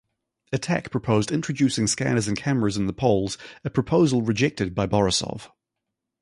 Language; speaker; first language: English; native; English